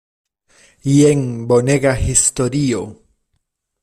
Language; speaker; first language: Esperanto; non-native, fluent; Spanish